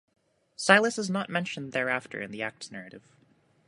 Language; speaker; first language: English; native; English